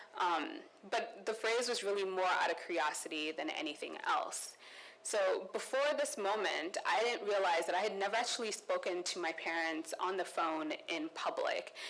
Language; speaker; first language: English; non-native, local second language; Kikuyu